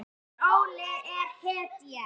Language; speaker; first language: Icelandic; native; Icelandic